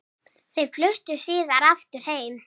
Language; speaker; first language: Icelandic; native; Icelandic